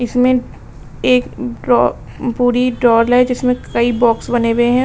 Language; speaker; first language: Hindi; native; Hindi